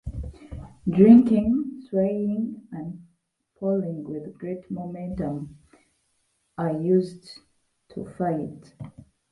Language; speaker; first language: English; non-native, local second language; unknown